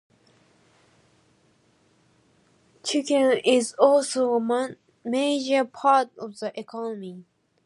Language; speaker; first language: English; non-native, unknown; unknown